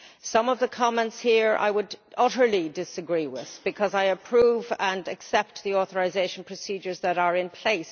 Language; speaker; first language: English; native; English